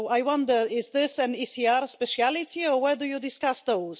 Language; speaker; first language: English; non-native, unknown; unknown